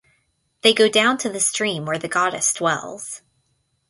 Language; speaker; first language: English; native; English